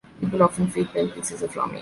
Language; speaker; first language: English; non-native, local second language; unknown